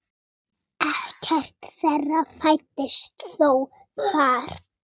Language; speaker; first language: Icelandic; native; Icelandic